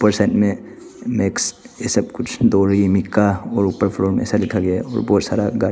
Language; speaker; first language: Hindi; non-native, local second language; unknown